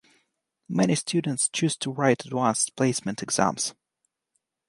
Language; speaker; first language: English; non-native, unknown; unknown